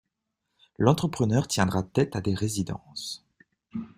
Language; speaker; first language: French; native; French